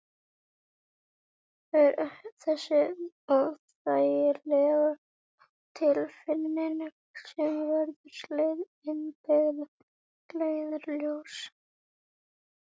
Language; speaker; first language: Icelandic; native; Icelandic